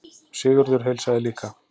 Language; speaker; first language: Icelandic; native; Icelandic